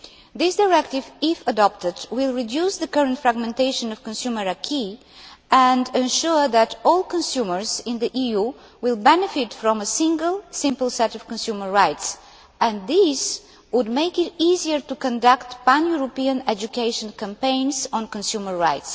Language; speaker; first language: English; non-native, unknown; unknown